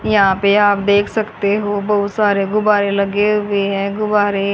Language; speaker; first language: Hindi; native; Hindi